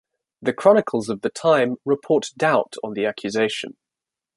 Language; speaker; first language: English; native; English